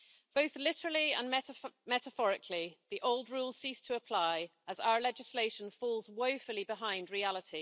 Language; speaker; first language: English; native; English